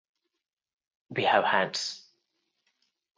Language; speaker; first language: English; non-native, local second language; Telugu